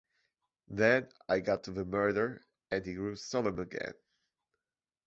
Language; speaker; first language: English; non-native, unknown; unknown